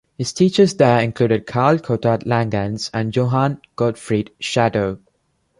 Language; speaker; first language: English; non-native, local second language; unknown